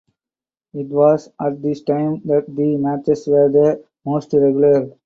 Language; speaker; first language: English; non-native, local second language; Tamil